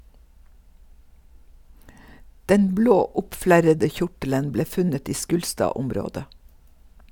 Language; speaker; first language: Norwegian; native; Norwegian